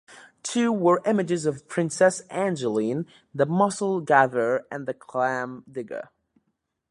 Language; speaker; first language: English; native; English